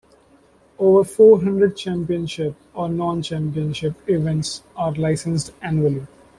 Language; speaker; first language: English; non-native, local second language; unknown